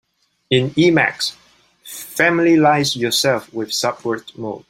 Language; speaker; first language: English; non-native, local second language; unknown